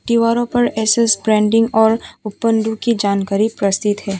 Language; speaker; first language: Hindi; non-native, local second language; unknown